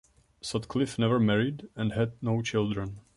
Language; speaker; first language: English; non-native, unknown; Czech